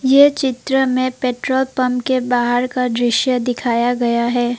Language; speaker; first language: Hindi; non-native, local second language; Assamese